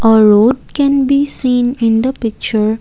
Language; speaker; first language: English; non-native, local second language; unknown